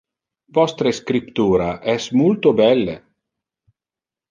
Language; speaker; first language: Interlingua; non-native, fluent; Italian